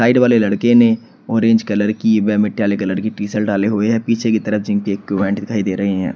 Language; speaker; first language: Hindi; native; Hindi